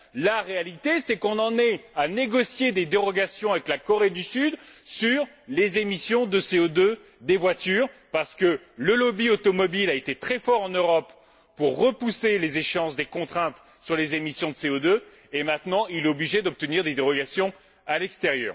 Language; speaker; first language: French; native; French